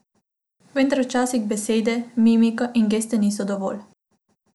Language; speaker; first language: Slovenian; non-native, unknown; Macedonian